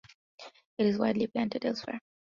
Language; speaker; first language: English; non-native, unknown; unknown